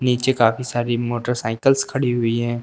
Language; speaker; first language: Hindi; native; Hindi